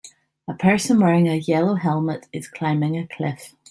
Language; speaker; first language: English; native; English